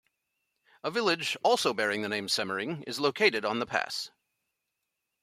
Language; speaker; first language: English; native; English